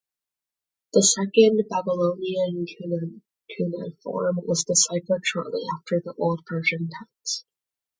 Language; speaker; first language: English; native; English